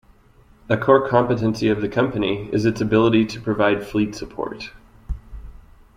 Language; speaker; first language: English; native; English